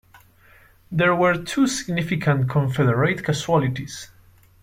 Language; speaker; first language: English; non-native, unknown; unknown